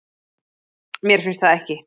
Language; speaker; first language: Icelandic; native; Icelandic